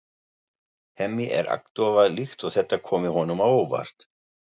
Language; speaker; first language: Icelandic; non-native, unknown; German